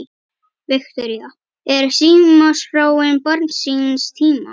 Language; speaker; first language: Icelandic; native; Icelandic